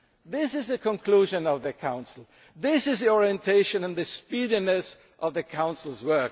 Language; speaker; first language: English; non-native, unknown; German